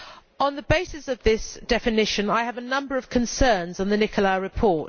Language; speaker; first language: English; native; English